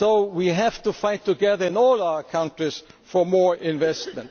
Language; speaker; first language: English; non-native, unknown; German